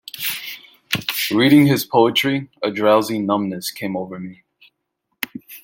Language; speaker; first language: English; native; English